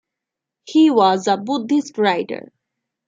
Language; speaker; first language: English; non-native, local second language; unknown